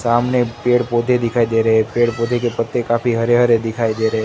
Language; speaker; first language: Hindi; non-native, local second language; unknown